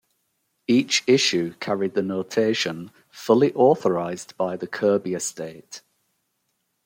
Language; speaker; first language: English; native; English